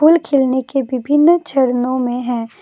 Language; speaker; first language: Hindi; non-native, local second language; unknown